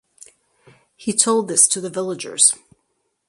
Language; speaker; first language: English; native; English